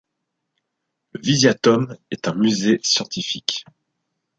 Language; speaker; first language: French; native; French